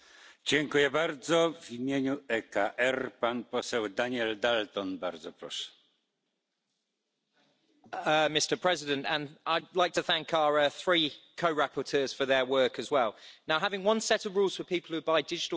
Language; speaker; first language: English; native; English